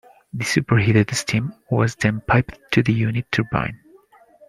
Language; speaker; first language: English; non-native, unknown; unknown